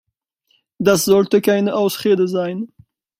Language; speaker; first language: German; non-native, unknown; French